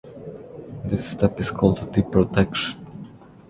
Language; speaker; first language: English; non-native, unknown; Croatian